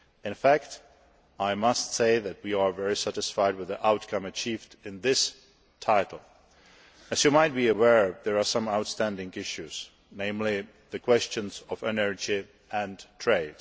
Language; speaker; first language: English; non-native, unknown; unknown